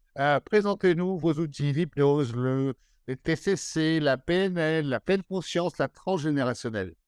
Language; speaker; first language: French; native; French